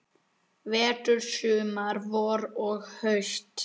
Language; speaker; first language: Icelandic; native; Icelandic